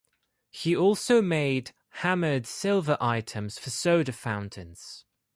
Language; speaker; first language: English; non-native, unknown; Greek